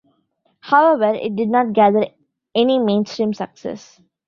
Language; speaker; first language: English; non-native, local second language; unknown